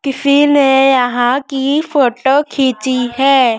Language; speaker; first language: Hindi; native; Hindi